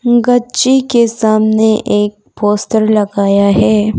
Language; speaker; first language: Hindi; non-native, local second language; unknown